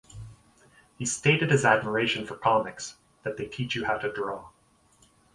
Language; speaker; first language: English; native; English